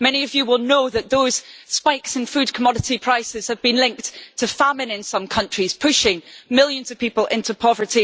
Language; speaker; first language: English; native; English